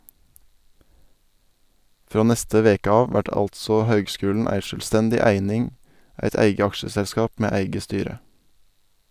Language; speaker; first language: Norwegian; native; Norwegian